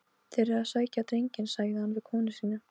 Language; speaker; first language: Icelandic; non-native, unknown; Polish